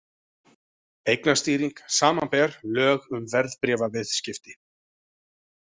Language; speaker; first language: Icelandic; native; Icelandic